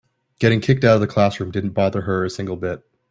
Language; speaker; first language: English; native; English